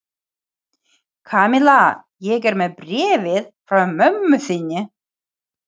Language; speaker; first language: Icelandic; non-native, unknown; Ukrainian